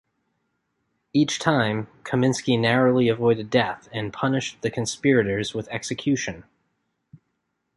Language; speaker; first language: English; native; English